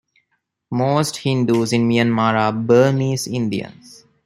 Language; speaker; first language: English; non-native, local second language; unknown